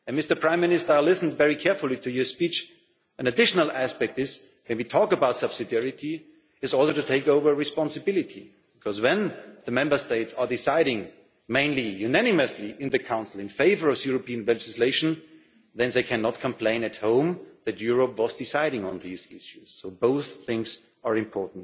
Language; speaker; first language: English; non-native, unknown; German